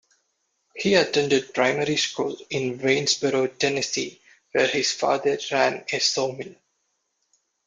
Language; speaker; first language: English; non-native, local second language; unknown